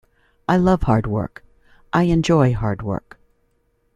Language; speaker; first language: English; native; English